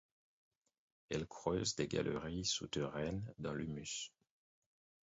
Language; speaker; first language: French; non-native, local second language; Haitian Creole